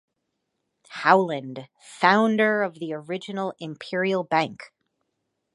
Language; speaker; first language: English; native; English